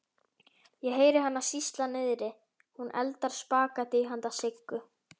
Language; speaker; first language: Icelandic; native; Icelandic